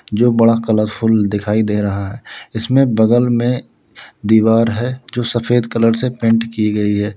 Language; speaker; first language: Hindi; native; Hindi